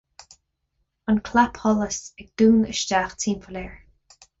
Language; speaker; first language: Irish; non-native, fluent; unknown